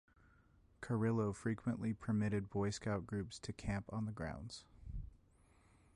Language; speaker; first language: English; native; English